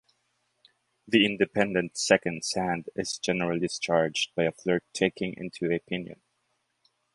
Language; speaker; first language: English; non-native, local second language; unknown